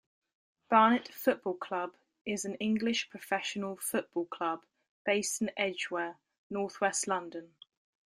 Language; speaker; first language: English; native; English